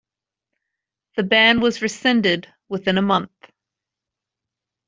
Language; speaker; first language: English; native; English